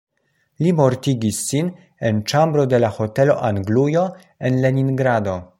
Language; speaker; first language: Esperanto; non-native, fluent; Polish